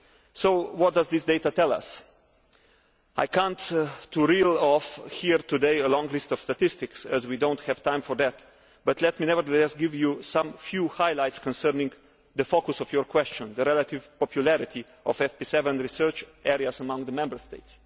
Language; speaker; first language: English; non-native, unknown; Slovenian